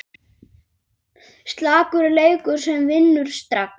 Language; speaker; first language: Icelandic; native; Icelandic